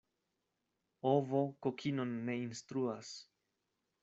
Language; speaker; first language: Esperanto; non-native, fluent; Spanish